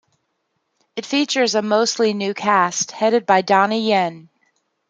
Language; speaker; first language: English; native; English